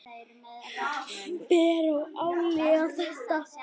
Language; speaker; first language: Icelandic; native; Icelandic